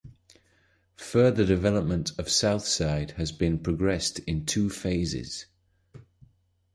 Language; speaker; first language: English; native; English